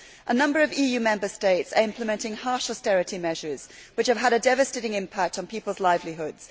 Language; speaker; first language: English; native; English